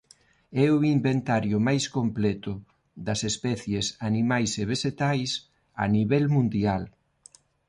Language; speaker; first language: Galician; non-native, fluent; Spanish